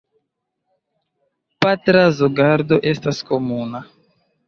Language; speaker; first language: Esperanto; non-native, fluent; Chinese